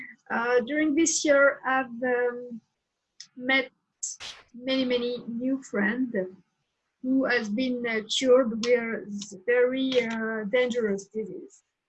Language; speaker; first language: English; non-native, learner; French